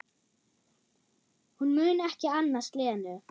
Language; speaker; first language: Icelandic; non-native, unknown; German